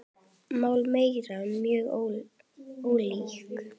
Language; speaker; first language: Icelandic; native; Icelandic